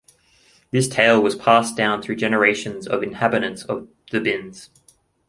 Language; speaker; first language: English; native; English